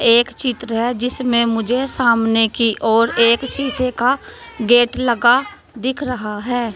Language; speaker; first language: Hindi; native; Hindi